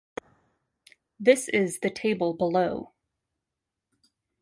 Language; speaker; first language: English; native; English